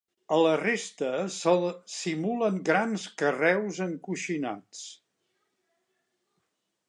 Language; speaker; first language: Catalan; native; Catalan